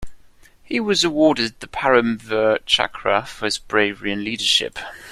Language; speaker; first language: English; non-native, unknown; German